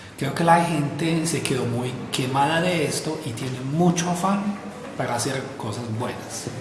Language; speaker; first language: Spanish; non-native, fluent; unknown